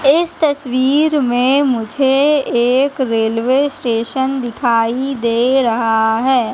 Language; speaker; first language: Hindi; native; Hindi